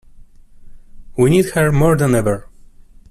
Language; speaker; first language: English; non-native, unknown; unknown